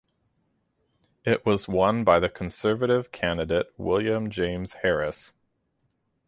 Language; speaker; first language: English; native; English